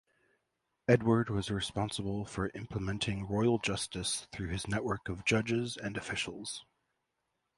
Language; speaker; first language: English; native; English